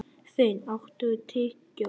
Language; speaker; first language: Icelandic; non-native, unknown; Vietnamese